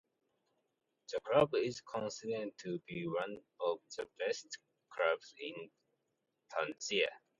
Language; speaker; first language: English; non-native, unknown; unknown